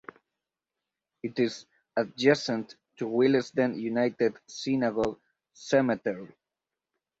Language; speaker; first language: English; native; English